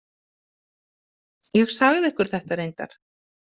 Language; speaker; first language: Icelandic; native; Icelandic